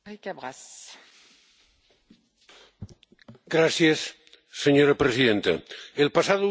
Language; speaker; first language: Spanish; non-native, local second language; Catalan